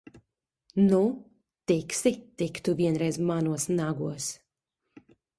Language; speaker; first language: Latvian; early bilingual, heritage; Latvian